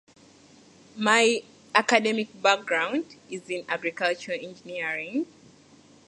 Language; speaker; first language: English; native; English